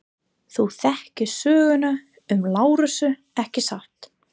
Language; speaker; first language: Icelandic; non-native, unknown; English